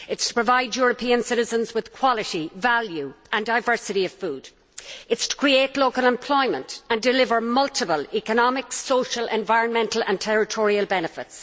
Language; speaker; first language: English; native; English